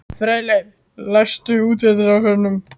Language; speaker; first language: Icelandic; native; Icelandic